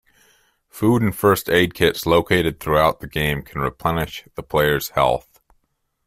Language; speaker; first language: English; native; English